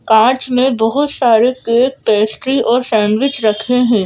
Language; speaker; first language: Hindi; native; Hindi